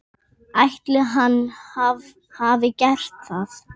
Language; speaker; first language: Icelandic; native; Icelandic